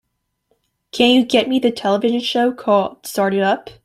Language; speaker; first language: English; native; English